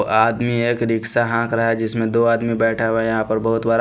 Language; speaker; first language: Hindi; non-native, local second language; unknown